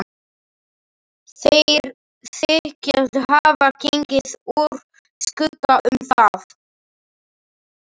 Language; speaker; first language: Icelandic; non-native, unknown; Slovak